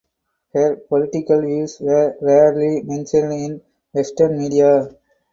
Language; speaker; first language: English; non-native, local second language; Tamil